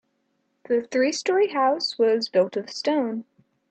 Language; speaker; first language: English; native; English